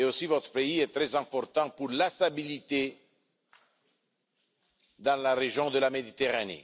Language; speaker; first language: French; non-native, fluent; Italian